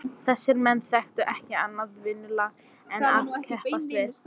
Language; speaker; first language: Icelandic; non-native, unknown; English